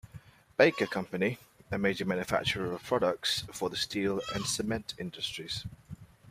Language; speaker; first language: English; native; English